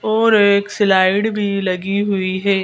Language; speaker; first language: Hindi; native; Hindi